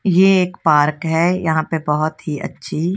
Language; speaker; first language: Hindi; non-native, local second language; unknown